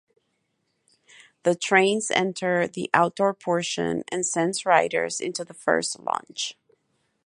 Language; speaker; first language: English; non-native, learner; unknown